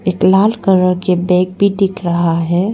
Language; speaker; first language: Hindi; non-native, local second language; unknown